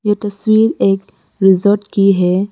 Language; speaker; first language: Hindi; non-native, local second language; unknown